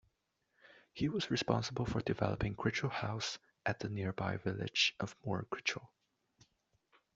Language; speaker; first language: English; non-native, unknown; Chinese